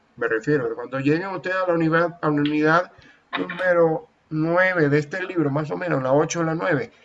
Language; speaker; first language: Spanish; native; Spanish